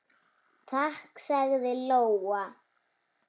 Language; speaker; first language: Icelandic; native; Icelandic